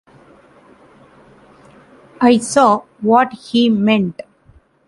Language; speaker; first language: English; non-native, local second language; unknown